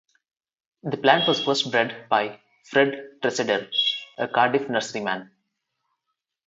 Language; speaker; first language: English; non-native, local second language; Telugu